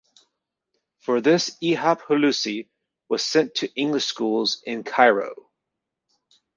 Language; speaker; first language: English; native; English